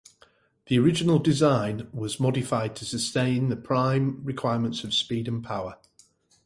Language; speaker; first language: English; native; English